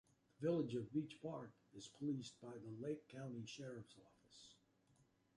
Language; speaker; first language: English; native; English